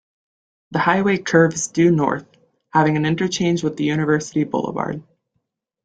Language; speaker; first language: English; native; English